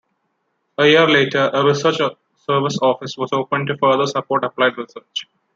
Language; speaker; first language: English; non-native, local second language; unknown